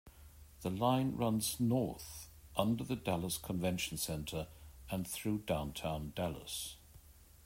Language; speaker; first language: English; native; English